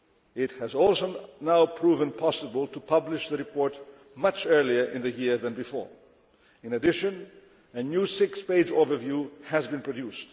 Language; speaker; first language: English; non-native, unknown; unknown